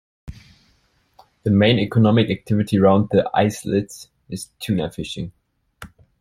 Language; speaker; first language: English; non-native, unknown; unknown